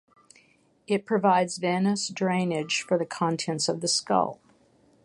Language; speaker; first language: English; native; English